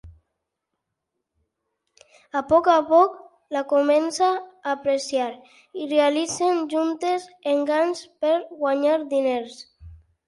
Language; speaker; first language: Catalan; non-native, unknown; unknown